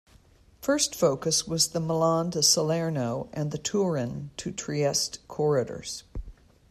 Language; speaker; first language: English; native; English